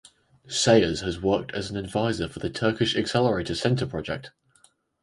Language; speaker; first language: English; native; English